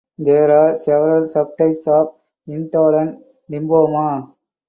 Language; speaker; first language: English; non-native, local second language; Tamil